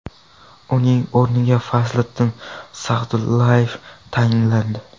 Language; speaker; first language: Uzbek; non-native, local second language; Kara-Kalpak